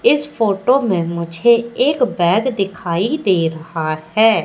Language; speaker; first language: Hindi; native; Hindi